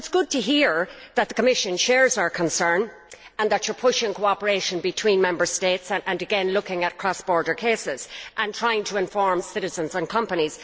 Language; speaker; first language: English; native; English